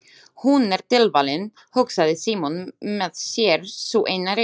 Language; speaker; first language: Icelandic; non-native, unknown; Slovak